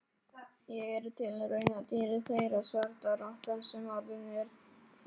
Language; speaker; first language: Icelandic; non-native, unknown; Polish